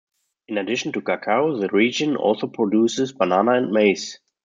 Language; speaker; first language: English; non-native, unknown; German